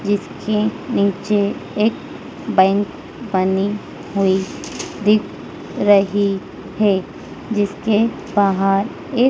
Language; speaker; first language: Hindi; native; Hindi